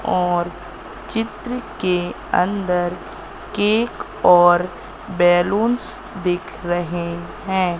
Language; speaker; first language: Hindi; native; Hindi